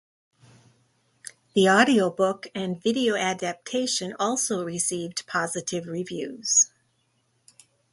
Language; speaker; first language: English; native; English